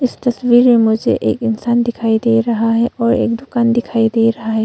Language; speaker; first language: Hindi; early bilingual, other home language; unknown